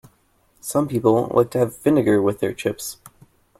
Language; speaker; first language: English; native; English